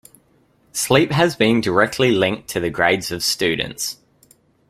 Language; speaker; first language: English; native; English